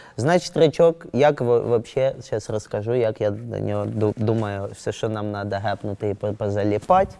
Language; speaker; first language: Ukrainian; non-native, local second language; Russian